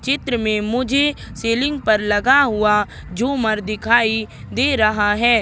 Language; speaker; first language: Hindi; native; Hindi